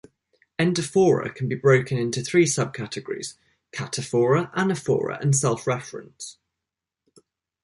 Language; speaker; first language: English; native; English